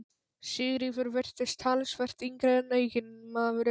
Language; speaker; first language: Icelandic; non-native, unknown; Polish